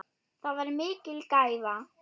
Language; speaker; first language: Icelandic; non-native, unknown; German